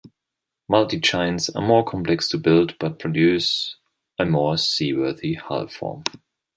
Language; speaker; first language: English; non-native, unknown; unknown